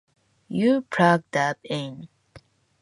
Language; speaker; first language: English; non-native, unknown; Japanese